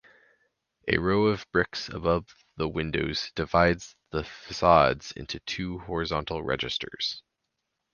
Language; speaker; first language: English; native; English